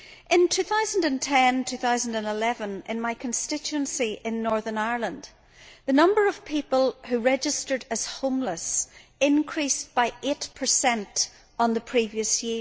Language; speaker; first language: English; native; English